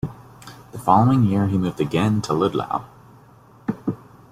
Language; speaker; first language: English; native; English